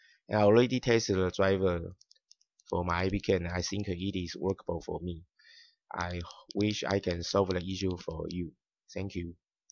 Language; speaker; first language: English; non-native, learner; Chinese